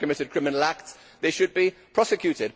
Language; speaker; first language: English; native; English